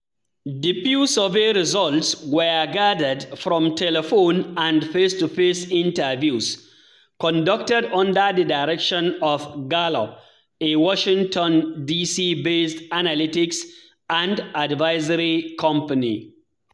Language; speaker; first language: English; non-native, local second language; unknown